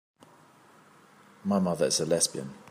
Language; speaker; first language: English; native; English